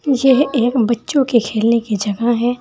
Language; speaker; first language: Hindi; native; Hindi